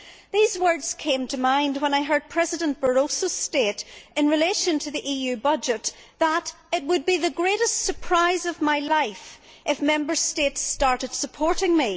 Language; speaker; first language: English; native; English